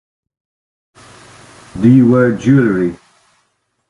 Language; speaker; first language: English; non-native, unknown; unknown